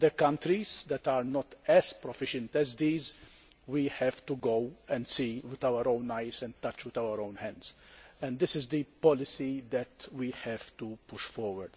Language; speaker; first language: English; non-native, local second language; Maltese